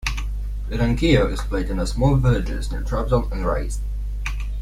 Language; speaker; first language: English; non-native, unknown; Polish